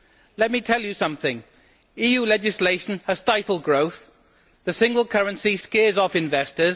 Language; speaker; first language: English; native; English